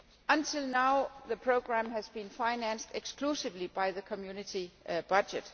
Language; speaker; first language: English; non-native, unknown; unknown